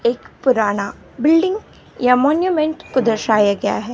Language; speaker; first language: Hindi; non-native, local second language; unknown